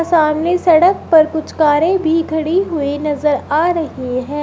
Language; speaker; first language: Hindi; native; Hindi